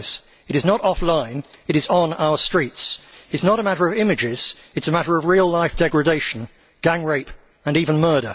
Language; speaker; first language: English; native; English